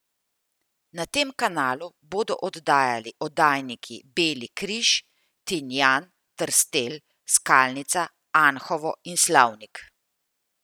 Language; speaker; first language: Slovenian; native; Slovenian